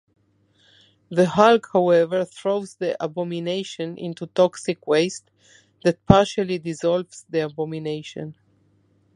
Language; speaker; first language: English; non-native, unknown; Spanish